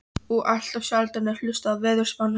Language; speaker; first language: Icelandic; non-native, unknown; Polish